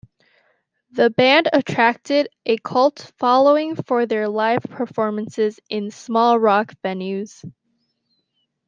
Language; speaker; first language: English; native; English